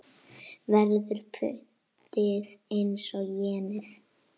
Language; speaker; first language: Icelandic; native; Icelandic